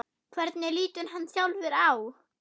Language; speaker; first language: Icelandic; non-native, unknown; German